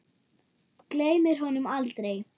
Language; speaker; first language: Icelandic; non-native, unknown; German